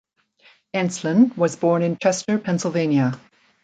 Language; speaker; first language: English; native; English